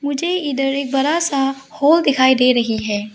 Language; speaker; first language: Hindi; early bilingual, other home language; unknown